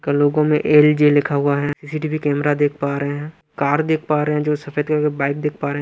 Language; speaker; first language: Hindi; non-native, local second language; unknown